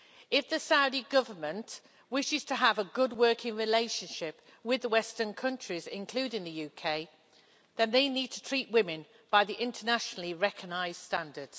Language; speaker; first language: English; native; English